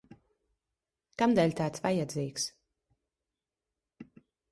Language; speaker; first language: Latvian; early bilingual, heritage; Latvian